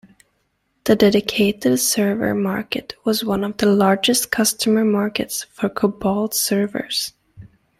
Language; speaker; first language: English; native; English